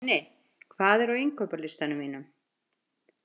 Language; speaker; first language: Icelandic; native; Icelandic